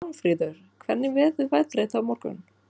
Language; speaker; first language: Icelandic; non-native, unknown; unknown